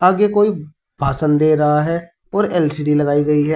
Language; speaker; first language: Hindi; native; Hindi